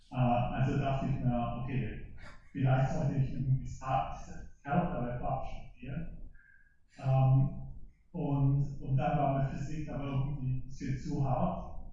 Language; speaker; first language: German; early bilingual, heritage; German